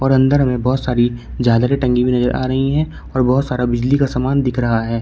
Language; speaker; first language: Hindi; native; Hindi